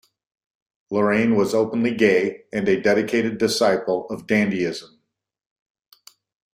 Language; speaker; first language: English; native; English